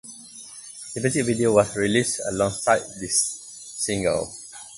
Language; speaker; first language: English; non-native, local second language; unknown